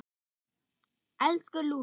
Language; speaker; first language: Icelandic; non-native, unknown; German